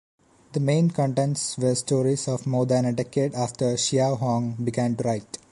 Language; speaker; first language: English; non-native, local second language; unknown